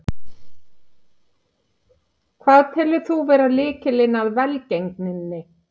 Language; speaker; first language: Icelandic; native; Icelandic